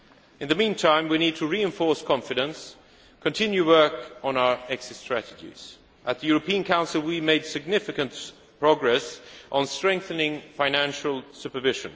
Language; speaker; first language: English; non-native, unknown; Swedish